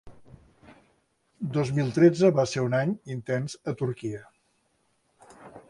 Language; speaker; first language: Catalan; native; Catalan